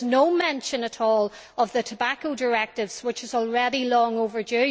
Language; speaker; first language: English; native; English